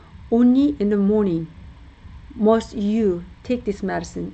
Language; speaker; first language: English; non-native, fluent; Korean